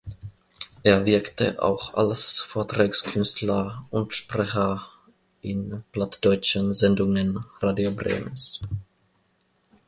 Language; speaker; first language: German; non-native, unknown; Finnish